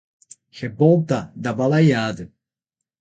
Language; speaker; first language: Portuguese; non-native, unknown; Spanish